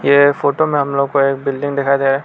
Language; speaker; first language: Hindi; non-native, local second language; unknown